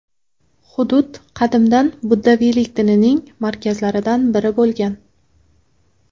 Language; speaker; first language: Uzbek; non-native, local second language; Kara-Kalpak